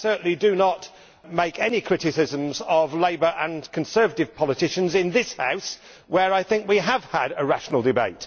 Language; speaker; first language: English; native; English